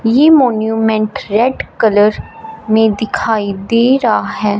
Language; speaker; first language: Hindi; non-native, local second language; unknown